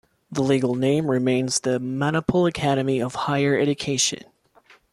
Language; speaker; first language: English; non-native, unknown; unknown